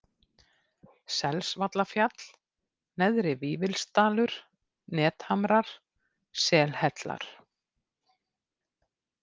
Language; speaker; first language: Icelandic; native; Icelandic